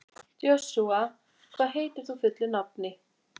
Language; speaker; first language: Icelandic; native; Icelandic